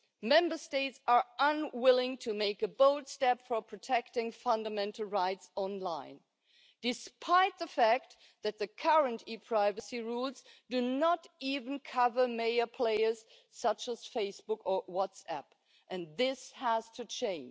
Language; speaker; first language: English; non-native, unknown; German